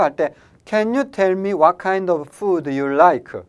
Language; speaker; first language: English; non-native, fluent; Korean